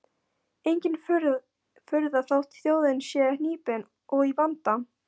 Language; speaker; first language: Icelandic; non-native, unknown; Polish